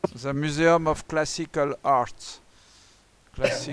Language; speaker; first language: English; non-native, learner; French